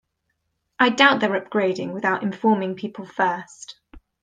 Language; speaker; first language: English; native; English